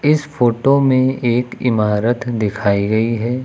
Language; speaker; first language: Hindi; native; Hindi